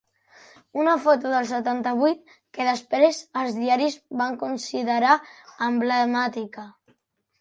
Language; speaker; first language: Catalan; native; Catalan